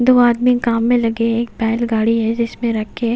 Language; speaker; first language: Hindi; native; Hindi